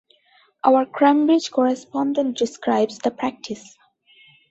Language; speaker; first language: English; non-native, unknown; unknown